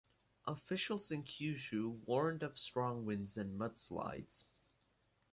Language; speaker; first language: English; native; English